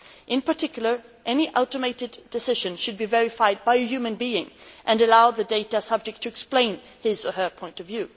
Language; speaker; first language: English; non-native, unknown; Swedish